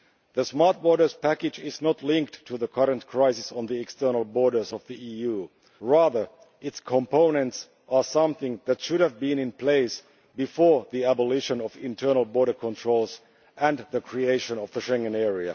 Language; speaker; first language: English; non-native, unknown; Finnish